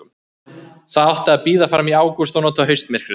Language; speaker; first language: Icelandic; native; Icelandic